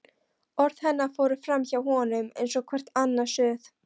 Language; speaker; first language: Icelandic; non-native, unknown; Polish